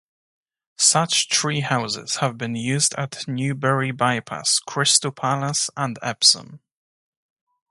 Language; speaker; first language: English; native; English